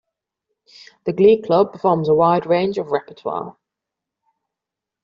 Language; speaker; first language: English; non-native, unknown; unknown